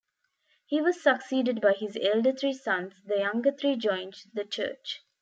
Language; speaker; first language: English; non-native, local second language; Tamil